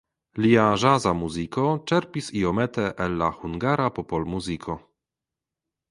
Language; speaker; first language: Esperanto; non-native, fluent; Polish